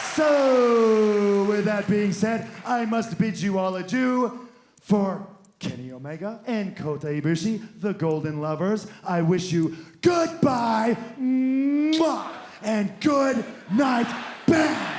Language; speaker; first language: English; native; English